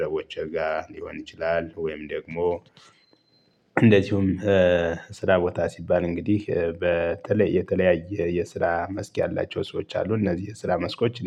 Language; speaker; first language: Amharic; native; Amharic